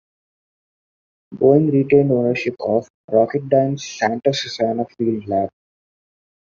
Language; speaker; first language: English; non-native, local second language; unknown